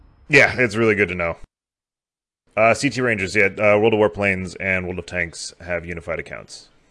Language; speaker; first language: English; native; English